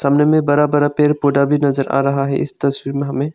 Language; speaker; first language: Hindi; non-native, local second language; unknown